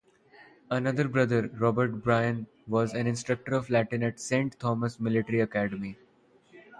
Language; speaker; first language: English; non-native, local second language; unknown